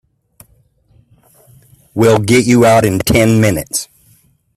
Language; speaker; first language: English; native; English